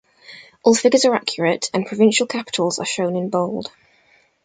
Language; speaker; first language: English; native; English